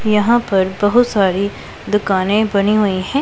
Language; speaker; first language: Hindi; non-native, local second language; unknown